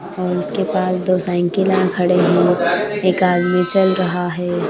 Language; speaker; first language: Hindi; native; Hindi